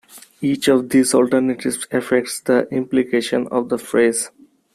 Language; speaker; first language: English; non-native, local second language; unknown